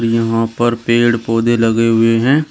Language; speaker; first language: Hindi; native; Hindi